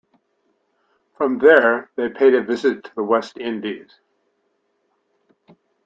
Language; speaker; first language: English; native; English